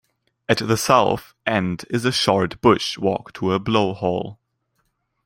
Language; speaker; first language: English; non-native, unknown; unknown